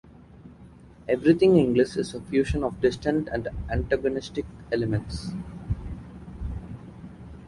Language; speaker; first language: English; non-native, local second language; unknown